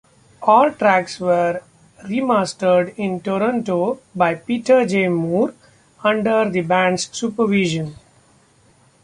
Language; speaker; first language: English; non-native, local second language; Marathi